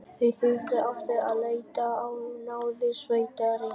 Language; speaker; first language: Icelandic; non-native, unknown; Vietnamese